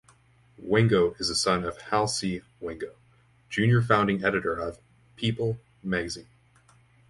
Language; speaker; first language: English; native; English